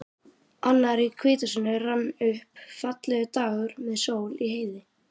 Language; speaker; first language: Icelandic; native; Icelandic